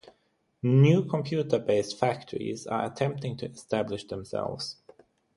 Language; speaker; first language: English; non-native, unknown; German